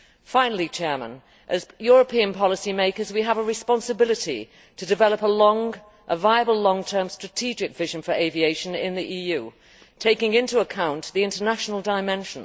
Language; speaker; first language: English; native; English